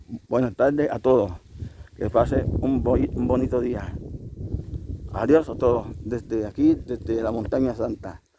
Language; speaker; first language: Spanish; native; Spanish